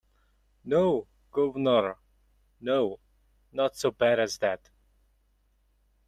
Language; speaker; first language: English; non-native, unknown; Mongolian